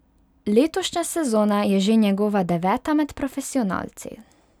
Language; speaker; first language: Slovenian; non-native, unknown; Hungarian